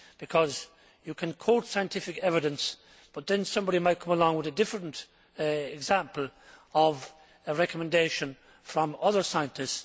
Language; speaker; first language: English; native; English